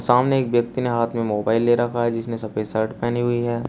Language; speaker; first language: Hindi; native; Hindi